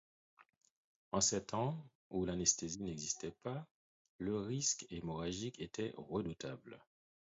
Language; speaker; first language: French; non-native, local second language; Haitian Creole